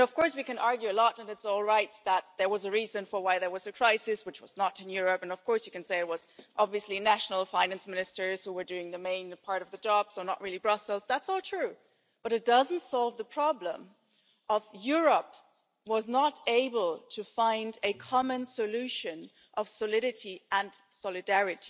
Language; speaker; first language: English; non-native, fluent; German